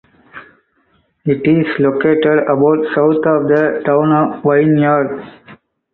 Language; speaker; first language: English; non-native, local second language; Tamil